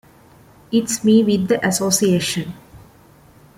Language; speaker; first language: English; non-native, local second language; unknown